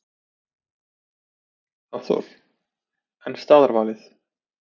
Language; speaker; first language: Icelandic; native; Icelandic